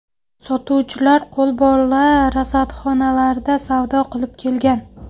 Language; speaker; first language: Uzbek; non-native, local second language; Kara-Kalpak